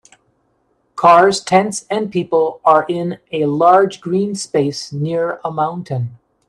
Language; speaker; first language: English; native; English